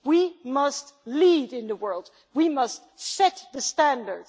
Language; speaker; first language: English; non-native, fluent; Dutch